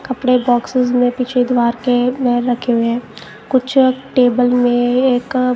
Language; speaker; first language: Hindi; non-native, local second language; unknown